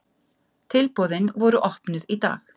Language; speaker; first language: Icelandic; native; Icelandic